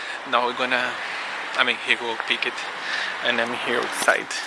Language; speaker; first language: English; non-native, learner; Portuguese